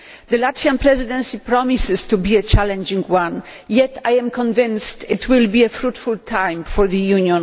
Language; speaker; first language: English; non-native, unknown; Polish